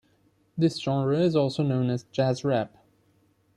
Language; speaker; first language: English; non-native, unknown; German